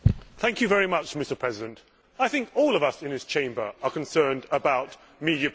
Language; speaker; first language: English; native; English